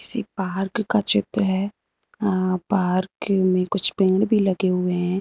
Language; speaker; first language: Hindi; native; Hindi